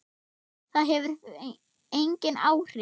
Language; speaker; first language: Icelandic; non-native, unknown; German